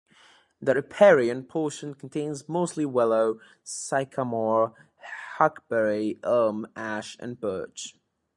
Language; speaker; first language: English; native; English